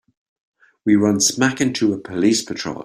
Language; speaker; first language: English; native; English